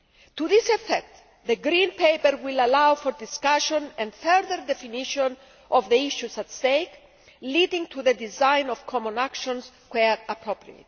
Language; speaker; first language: English; non-native, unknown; Greek